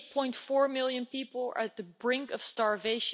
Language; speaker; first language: English; non-native, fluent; Dutch